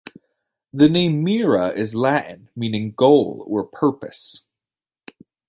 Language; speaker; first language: English; native; English